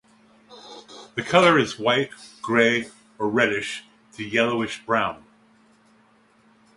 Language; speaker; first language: English; native; English